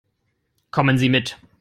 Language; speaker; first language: English; non-native, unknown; German